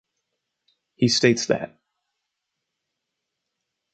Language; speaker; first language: English; native; English